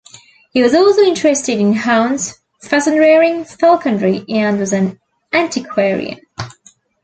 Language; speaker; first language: English; native; English